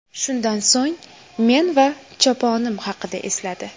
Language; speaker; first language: Uzbek; native; Uzbek